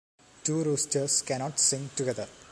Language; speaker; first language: English; non-native, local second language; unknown